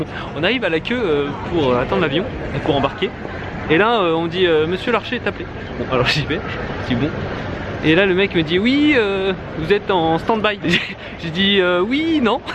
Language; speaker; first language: French; native; French